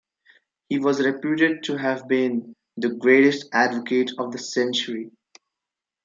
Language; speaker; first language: English; non-native, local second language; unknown